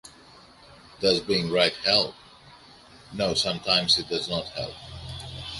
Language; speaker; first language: English; non-native, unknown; Greek